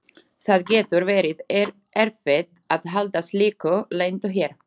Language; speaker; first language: Icelandic; non-native, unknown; Slovak